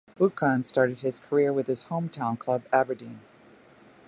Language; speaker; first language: English; native; English